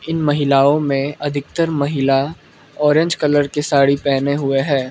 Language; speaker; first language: Hindi; non-native, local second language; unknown